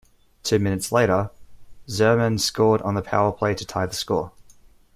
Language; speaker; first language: English; native; English